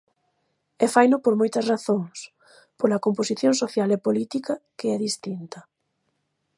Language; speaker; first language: Galician; native; Galician